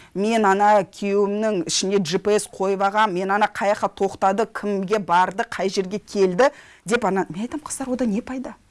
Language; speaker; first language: Kazakh; non-native, local second language; Russian